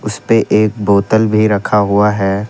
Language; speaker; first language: Hindi; non-native, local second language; Assamese